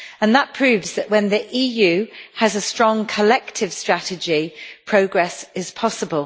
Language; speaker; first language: English; native; English